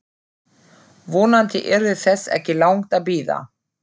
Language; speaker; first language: Icelandic; non-native, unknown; German